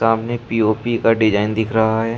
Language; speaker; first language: Hindi; native; Hindi